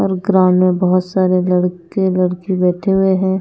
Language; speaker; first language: Hindi; non-native, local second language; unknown